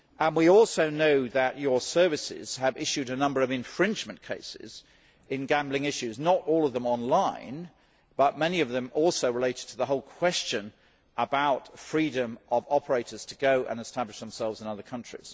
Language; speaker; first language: English; native; English